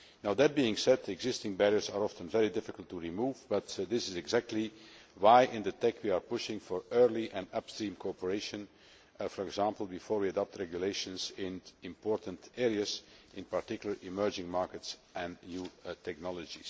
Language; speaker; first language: English; non-native, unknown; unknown